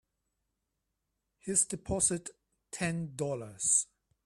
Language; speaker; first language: English; non-native, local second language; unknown